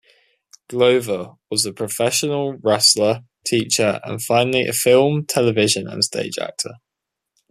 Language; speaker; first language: English; native; English